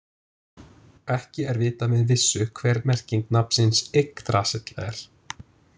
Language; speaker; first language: Icelandic; non-native, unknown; English